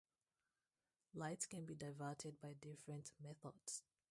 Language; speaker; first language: English; non-native, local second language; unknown